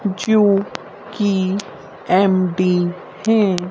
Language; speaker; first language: Hindi; native; Hindi